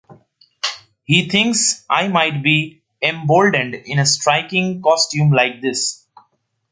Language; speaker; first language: English; non-native, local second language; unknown